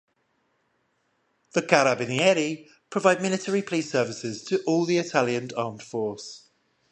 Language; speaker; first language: English; native; English